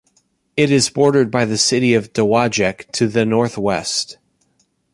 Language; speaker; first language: English; native; English